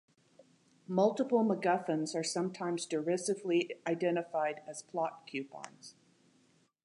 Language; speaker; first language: English; native; English